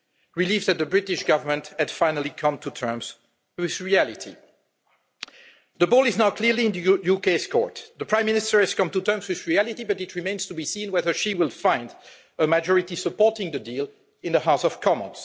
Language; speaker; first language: English; non-native, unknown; French